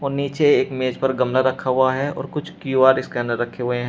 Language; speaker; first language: Hindi; native; Hindi